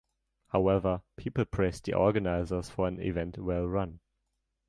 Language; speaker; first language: English; non-native, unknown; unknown